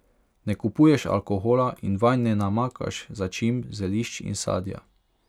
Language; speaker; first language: Slovenian; non-native, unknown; Hungarian